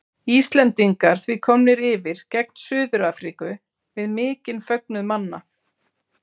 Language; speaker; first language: Icelandic; native; Icelandic